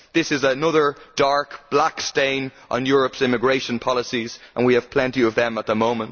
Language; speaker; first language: English; native; English